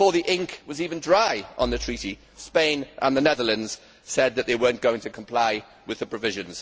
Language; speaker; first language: English; native; English